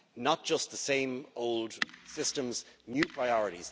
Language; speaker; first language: English; native; English